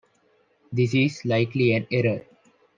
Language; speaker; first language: English; non-native, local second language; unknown